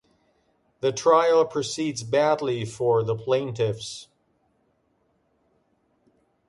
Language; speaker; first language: English; native; English